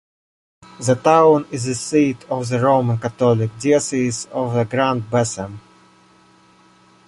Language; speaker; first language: English; non-native, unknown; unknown